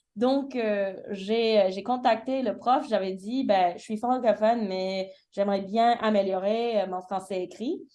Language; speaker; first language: French; early bilingual, heritage; English